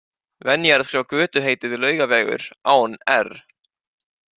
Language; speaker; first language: Icelandic; native; Icelandic